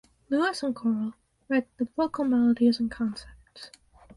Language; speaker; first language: English; native; English